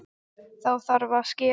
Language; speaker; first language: Icelandic; non-native, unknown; English